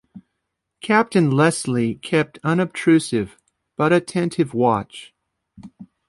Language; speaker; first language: English; native; English